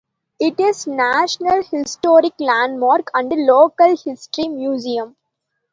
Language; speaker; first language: English; non-native, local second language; Tamil